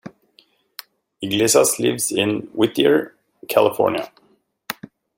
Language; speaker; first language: English; native; English